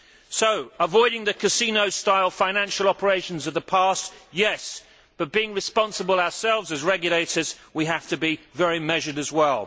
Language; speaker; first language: English; native; English